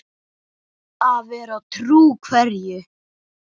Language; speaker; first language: Icelandic; native; Icelandic